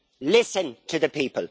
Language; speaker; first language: English; native; English